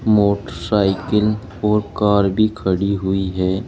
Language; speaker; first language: Hindi; native; Hindi